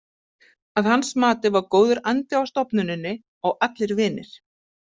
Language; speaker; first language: Icelandic; native; Icelandic